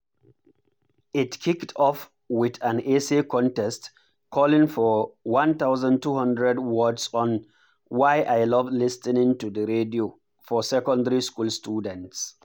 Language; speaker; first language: English; non-native, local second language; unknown